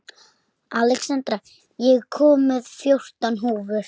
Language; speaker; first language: Icelandic; native; Icelandic